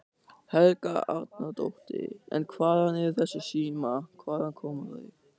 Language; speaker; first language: Icelandic; non-native, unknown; German